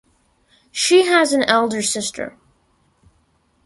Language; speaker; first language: English; non-native, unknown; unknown